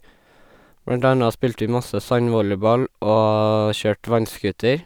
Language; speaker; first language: Norwegian; native; Norwegian